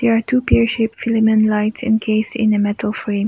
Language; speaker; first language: English; non-native, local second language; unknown